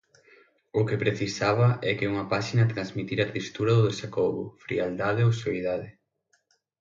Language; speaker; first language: Galician; native; Galician